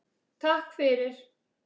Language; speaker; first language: Icelandic; native; Icelandic